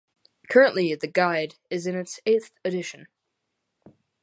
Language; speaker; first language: English; native; English